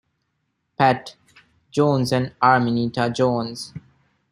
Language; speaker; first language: English; non-native, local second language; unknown